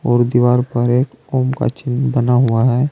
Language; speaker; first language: Hindi; native; Hindi